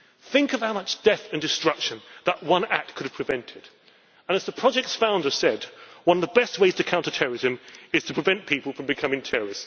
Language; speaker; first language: English; native; English